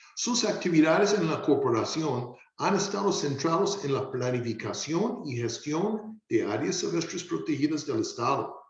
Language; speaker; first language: Spanish; non-native, fluent; English